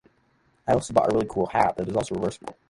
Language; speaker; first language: English; native; English